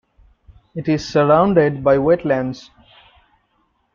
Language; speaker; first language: English; non-native, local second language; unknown